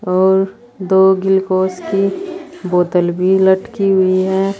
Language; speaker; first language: Hindi; native; Hindi